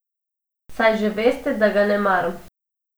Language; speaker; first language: Slovenian; non-native, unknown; Macedonian